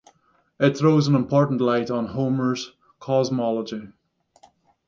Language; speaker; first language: English; native; English